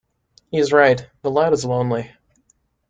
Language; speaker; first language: English; native; English